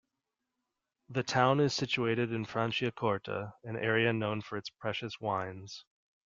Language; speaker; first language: English; native; English